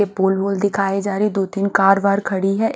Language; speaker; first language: Hindi; native; Hindi